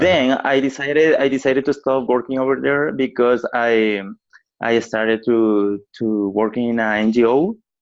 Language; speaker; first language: English; non-native, learner; Spanish